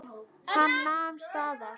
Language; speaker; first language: Icelandic; native; Icelandic